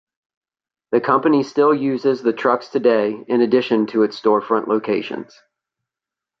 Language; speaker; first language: English; native; English